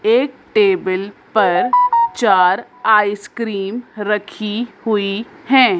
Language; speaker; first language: Hindi; native; Hindi